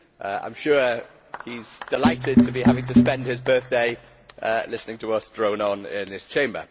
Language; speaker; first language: English; native; English